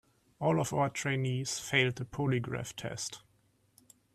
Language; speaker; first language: English; non-native, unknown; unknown